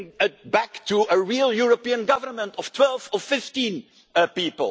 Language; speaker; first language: English; non-native, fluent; Dutch